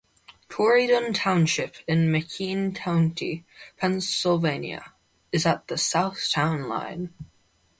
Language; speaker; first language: English; native; English